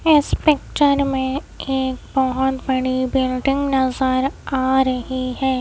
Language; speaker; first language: Hindi; native; Hindi